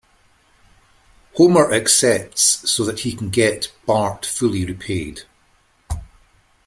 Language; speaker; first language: English; native; English